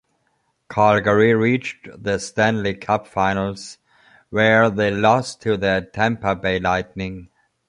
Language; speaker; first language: English; non-native, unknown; German